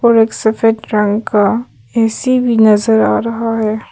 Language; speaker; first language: Hindi; non-native, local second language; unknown